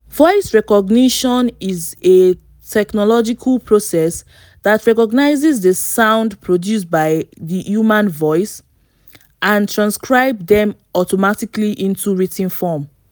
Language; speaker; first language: English; non-native, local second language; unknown